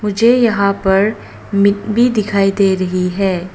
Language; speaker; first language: Hindi; non-native, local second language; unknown